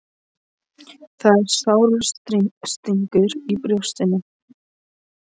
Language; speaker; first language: Icelandic; non-native, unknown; Polish